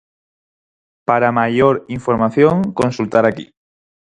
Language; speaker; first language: Galician; non-native, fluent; Spanish